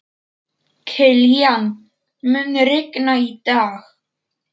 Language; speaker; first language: Icelandic; non-native, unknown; Polish